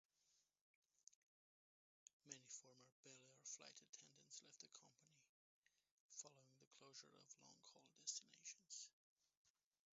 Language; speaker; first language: English; non-native, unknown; Romanian